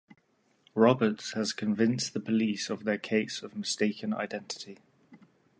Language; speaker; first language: English; native; English